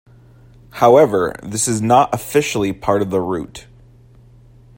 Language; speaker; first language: English; native; English